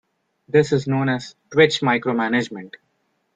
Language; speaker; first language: English; non-native, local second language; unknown